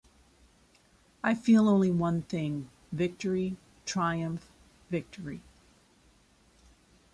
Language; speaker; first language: English; native; English